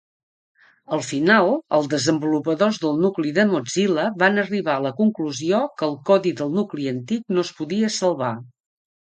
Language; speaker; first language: Catalan; native; Catalan